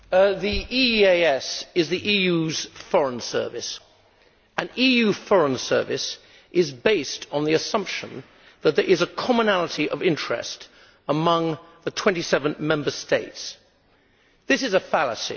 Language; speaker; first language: English; native; English